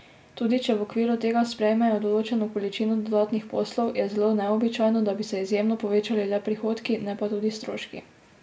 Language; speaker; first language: Slovenian; native; Slovenian